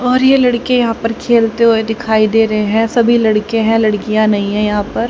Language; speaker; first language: Hindi; native; Hindi